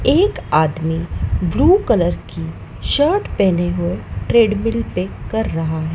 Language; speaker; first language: Hindi; native; Hindi